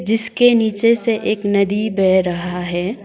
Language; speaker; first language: Hindi; non-native, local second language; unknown